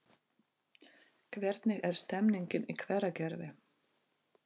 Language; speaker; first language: Icelandic; non-native, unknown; Russian